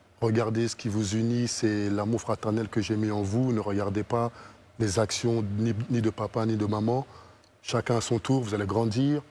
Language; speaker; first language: French; early bilingual, other home language; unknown